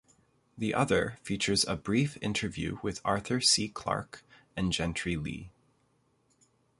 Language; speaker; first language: English; native; English